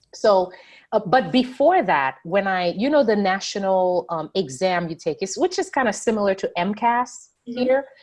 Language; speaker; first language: English; non-native, fluent; Haitian Creole